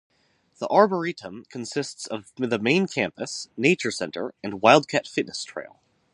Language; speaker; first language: English; native; English